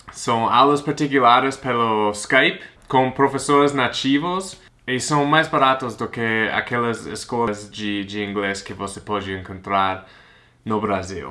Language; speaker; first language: Portuguese; non-native, fluent; English